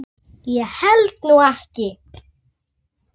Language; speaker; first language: Icelandic; native; Icelandic